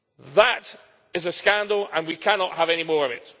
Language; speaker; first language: English; native; English